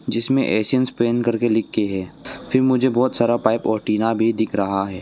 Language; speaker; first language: Hindi; non-native, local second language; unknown